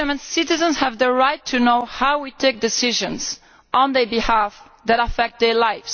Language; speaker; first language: English; non-native, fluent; Italian